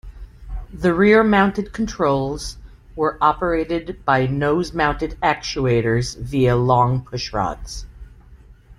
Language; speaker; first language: English; native; English